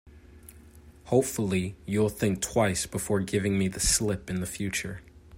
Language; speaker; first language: English; native; English